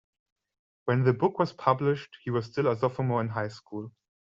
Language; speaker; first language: English; non-native, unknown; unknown